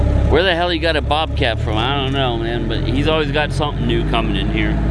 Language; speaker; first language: English; native; English